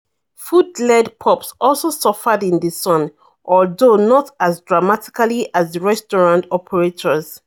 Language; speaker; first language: English; non-native, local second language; Yoruba